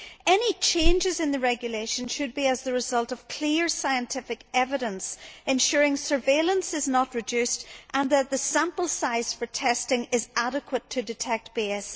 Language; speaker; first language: English; native; English